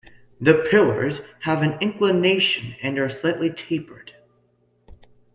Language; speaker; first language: English; native; English